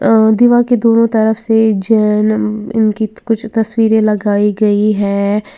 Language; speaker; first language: Hindi; native; Hindi